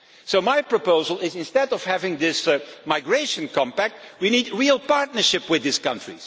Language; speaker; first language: English; non-native, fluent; Dutch